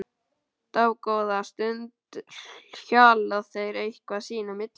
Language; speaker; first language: Icelandic; native; Icelandic